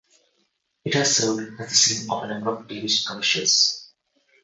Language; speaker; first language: English; non-native, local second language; Telugu